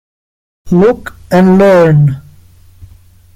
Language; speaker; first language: English; non-native, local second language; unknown